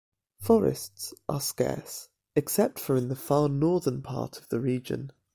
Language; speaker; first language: English; native; English